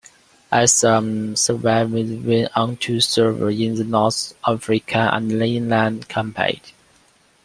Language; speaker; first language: English; non-native, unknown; Chinese